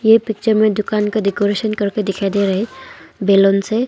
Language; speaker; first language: Hindi; non-native, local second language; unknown